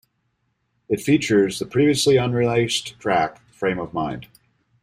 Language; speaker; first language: English; native; English